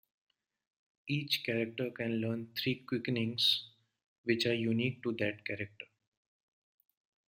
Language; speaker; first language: English; non-native, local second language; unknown